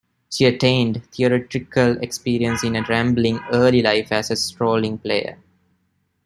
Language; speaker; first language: English; non-native, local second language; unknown